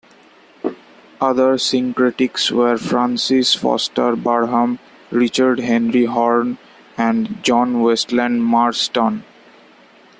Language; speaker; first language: English; non-native, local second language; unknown